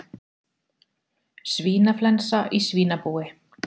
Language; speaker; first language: Icelandic; native; Icelandic